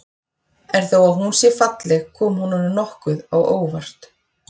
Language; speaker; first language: Icelandic; native; Icelandic